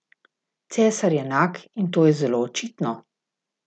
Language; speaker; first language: Slovenian; native; Slovenian